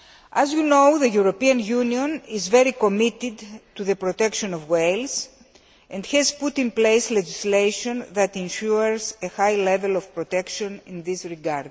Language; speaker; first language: English; non-native, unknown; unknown